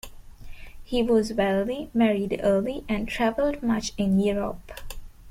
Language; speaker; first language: English; non-native, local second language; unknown